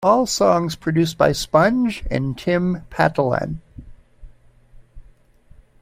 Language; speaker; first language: English; native; English